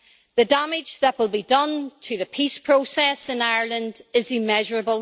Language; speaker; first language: English; native; English